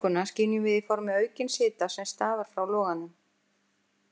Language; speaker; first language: Icelandic; native; Icelandic